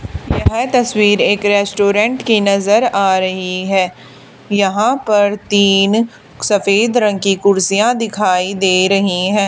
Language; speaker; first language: Hindi; native; Hindi